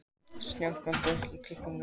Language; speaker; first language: Icelandic; native; Icelandic